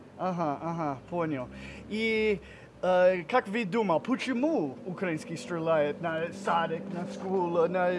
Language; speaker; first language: Russian; non-native, learner; English